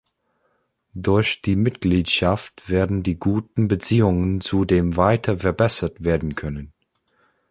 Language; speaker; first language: German; non-native, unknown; English